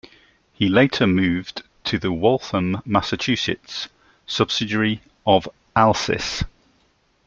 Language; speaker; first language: English; native; English